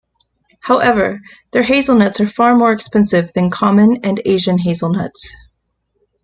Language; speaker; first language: English; native; English